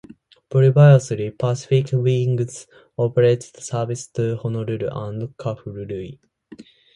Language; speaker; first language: English; non-native, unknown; Japanese